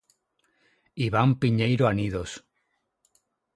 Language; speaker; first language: Galician; non-native, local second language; Spanish